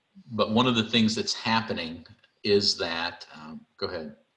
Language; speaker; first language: English; native; English